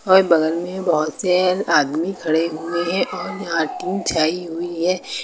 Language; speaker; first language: Hindi; native; Hindi